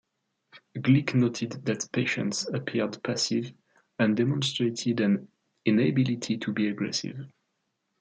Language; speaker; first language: English; non-native, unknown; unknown